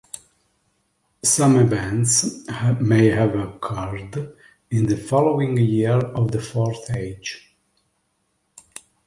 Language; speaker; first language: English; native; English